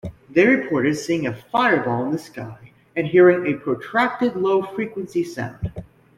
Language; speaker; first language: English; native; English